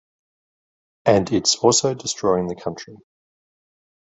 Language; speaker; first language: English; native; English